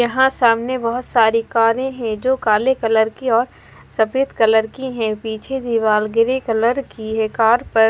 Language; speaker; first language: Hindi; non-native, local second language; Punjabi